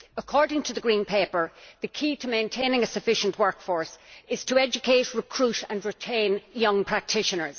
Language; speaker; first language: English; native; English